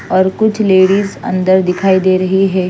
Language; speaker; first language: Hindi; non-native, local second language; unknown